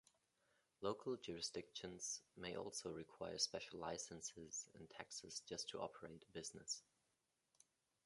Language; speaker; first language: English; non-native, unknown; German